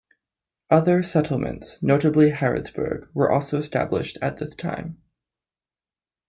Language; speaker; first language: English; native; English